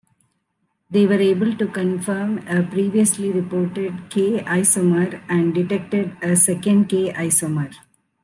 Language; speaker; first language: English; non-native, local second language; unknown